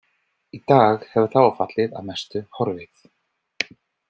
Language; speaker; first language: Icelandic; non-native, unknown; English